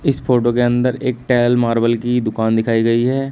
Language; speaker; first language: Hindi; native; Hindi